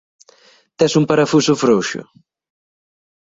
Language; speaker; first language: Galician; native; Galician